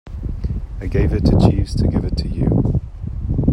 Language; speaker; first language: English; non-native, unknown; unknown